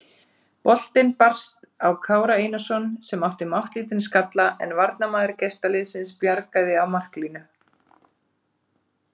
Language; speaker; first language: Icelandic; native; Icelandic